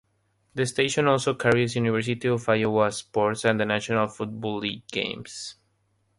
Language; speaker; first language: English; non-native, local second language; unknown